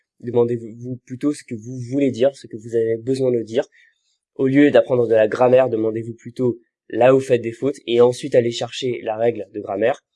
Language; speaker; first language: French; native; French